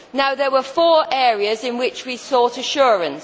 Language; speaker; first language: English; native; English